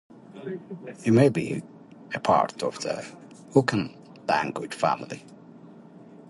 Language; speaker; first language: English; native; English